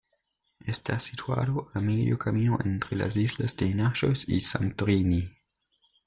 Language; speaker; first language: Spanish; native; Spanish